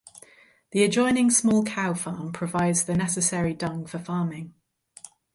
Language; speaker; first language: English; native; English